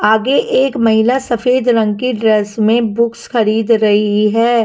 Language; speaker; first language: Hindi; non-native, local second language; Punjabi